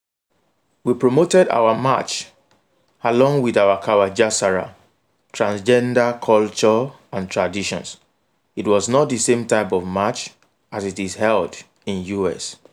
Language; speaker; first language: English; non-native, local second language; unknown